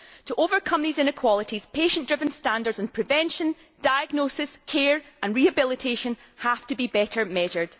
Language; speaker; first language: English; native; English